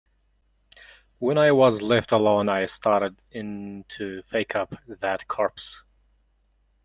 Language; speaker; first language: English; non-native, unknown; Mongolian